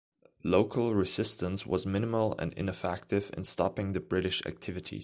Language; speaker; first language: English; non-native, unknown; German